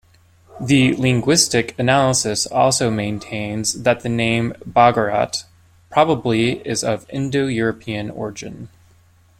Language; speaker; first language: English; native; English